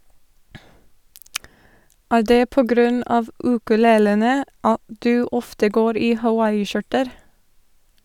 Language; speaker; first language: Norwegian; non-native, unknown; English